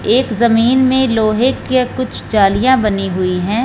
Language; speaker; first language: Hindi; non-native, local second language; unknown